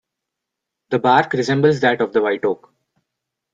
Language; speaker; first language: English; non-native, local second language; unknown